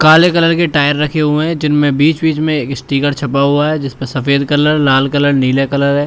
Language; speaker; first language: Hindi; native; Hindi